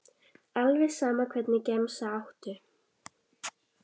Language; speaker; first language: Icelandic; native; Icelandic